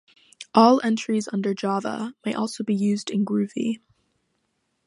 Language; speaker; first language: English; non-native, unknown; French